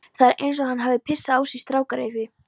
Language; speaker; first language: Icelandic; non-native, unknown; Polish